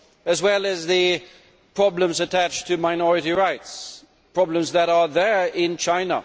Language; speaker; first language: English; non-native, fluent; Swedish